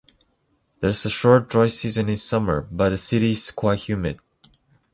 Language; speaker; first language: English; non-native, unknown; Chinese